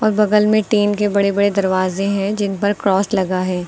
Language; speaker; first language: Hindi; native; Hindi